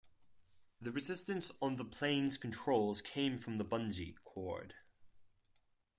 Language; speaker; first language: English; non-native, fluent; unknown